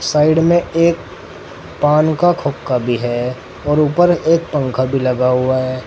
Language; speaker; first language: Hindi; native; Hindi